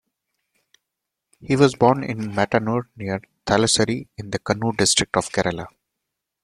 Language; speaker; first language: English; non-native, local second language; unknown